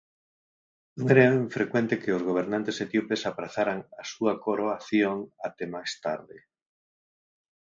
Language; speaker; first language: Galician; native; Galician